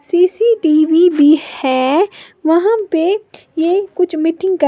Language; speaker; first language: Hindi; native; Hindi